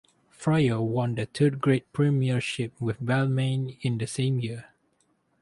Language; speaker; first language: English; non-native, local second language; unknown